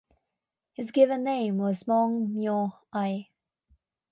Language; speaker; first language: English; non-native, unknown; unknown